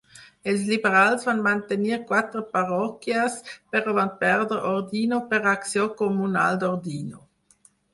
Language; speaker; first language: Catalan; non-native, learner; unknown